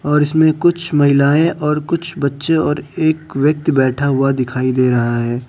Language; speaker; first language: Hindi; native; Hindi